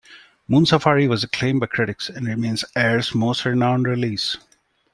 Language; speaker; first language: English; non-native, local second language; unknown